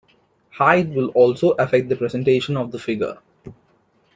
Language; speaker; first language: English; non-native, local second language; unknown